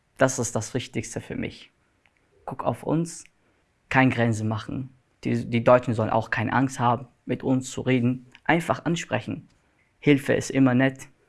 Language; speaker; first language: German; non-native, fluent; Arabic